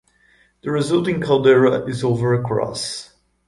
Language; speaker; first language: English; non-native, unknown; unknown